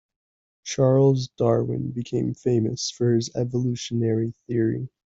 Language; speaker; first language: English; native; English